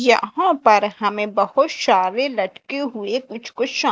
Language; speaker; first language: Hindi; native; Hindi